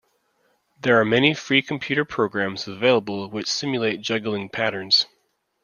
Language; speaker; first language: English; native; English